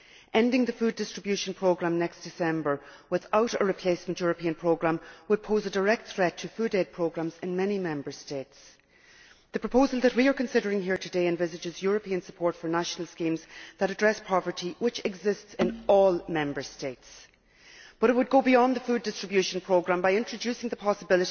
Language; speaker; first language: English; native; English